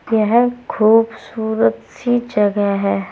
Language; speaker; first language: Hindi; native; Hindi